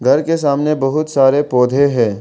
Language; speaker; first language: Hindi; non-native, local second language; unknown